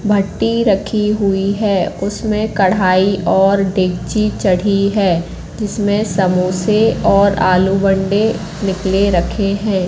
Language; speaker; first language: Hindi; native; Hindi